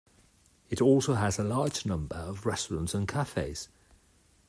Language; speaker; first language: English; non-native, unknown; Catalan